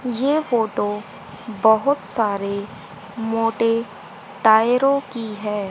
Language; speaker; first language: Hindi; native; Hindi